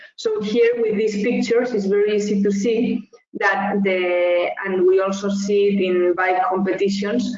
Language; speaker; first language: English; non-native, fluent; Spanish